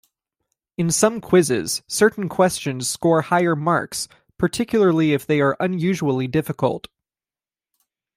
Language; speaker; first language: English; native; English